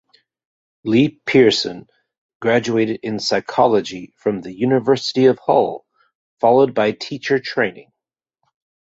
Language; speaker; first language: English; native; English